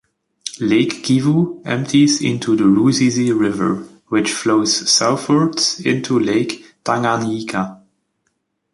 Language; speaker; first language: English; native; English